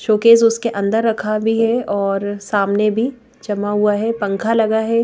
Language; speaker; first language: Hindi; native; Hindi